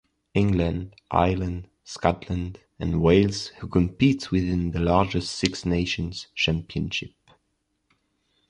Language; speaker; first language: English; non-native, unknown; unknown